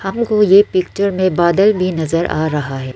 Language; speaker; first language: Hindi; non-native, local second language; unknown